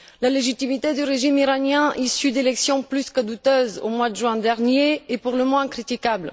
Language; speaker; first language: French; non-native, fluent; Bulgarian